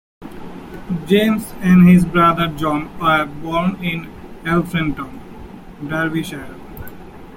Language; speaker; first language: English; native; English